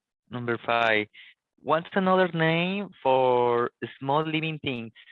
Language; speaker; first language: English; non-native, learner; Spanish